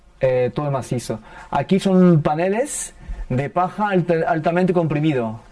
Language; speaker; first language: Spanish; early bilingual, heritage; French